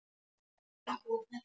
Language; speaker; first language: Icelandic; non-native, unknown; Polish